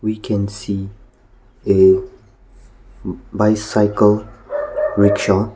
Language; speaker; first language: English; non-native, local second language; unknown